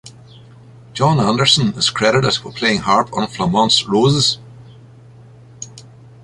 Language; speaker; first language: English; native; English